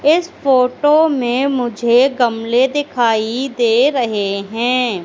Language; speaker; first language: Hindi; native; Hindi